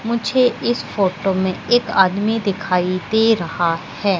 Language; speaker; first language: Hindi; native; Hindi